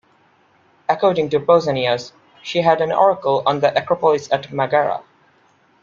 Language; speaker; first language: English; non-native, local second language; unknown